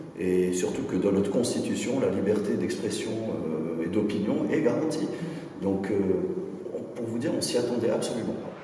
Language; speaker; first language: French; non-native, local second language; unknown